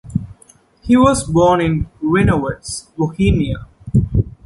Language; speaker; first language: English; non-native, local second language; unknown